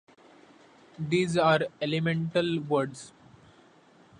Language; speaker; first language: English; non-native, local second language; Marathi